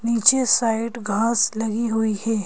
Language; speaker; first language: Hindi; native; Hindi